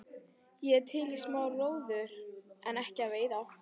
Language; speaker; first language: Icelandic; native; Icelandic